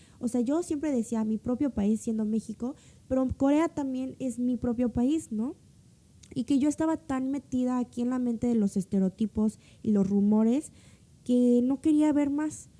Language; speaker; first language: Spanish; early bilingual, other home language; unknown